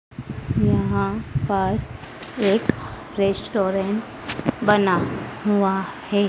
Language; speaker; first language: Hindi; native; Hindi